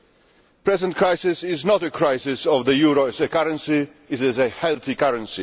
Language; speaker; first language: English; non-native, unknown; Polish